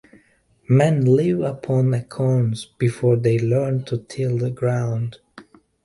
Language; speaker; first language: English; native; English